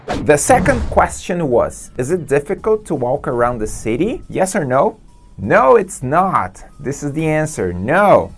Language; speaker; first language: English; non-native, fluent; Portuguese